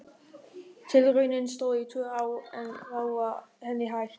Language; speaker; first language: Icelandic; non-native, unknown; German